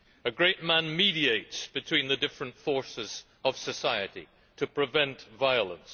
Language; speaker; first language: English; native; English